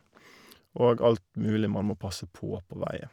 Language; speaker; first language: Norwegian; native; Norwegian